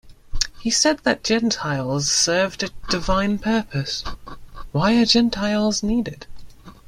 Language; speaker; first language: English; native; English